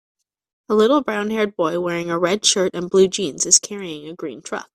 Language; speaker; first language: English; native; English